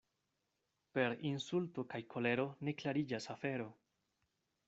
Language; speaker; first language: Esperanto; non-native, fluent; Spanish